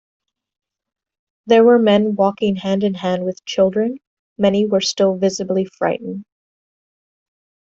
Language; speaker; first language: English; native; English